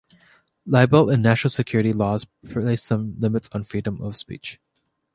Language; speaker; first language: English; native; English